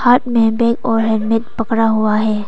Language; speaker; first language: Hindi; non-native, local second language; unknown